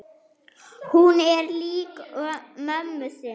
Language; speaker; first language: Icelandic; non-native, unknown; German